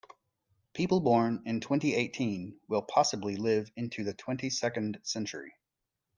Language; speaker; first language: English; native; English